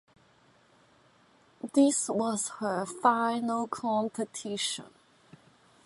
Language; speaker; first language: English; non-native, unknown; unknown